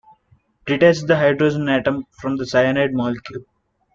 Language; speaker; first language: English; non-native, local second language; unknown